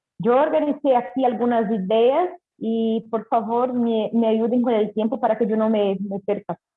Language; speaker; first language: Spanish; non-native, related language; Portuguese